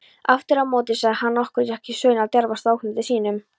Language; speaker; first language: Icelandic; non-native, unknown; Polish